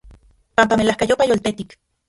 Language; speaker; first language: Central Puebla Nahuatl; non-native, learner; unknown